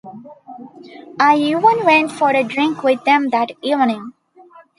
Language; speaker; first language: English; non-native, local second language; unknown